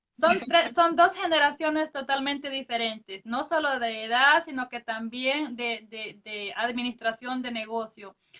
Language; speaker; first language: Spanish; native; Spanish